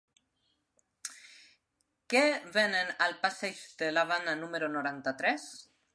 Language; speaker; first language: Catalan; non-native, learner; Spanish